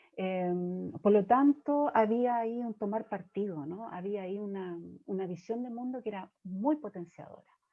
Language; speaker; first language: Spanish; native; Spanish